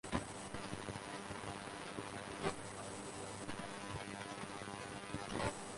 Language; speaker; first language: English; native; English